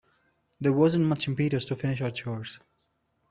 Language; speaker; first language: English; non-native, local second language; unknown